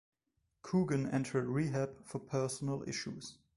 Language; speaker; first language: English; non-native, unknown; German